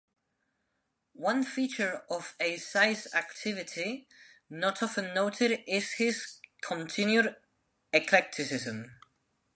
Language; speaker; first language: English; non-native, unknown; Spanish